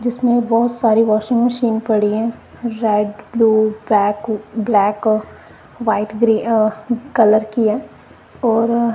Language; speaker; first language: Hindi; non-native, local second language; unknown